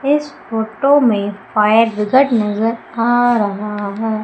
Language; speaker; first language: Hindi; native; Hindi